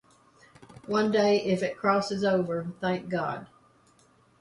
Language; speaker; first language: English; native; English